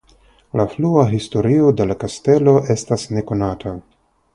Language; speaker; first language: Esperanto; non-native, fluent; Russian